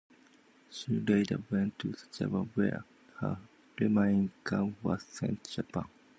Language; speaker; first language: English; non-native, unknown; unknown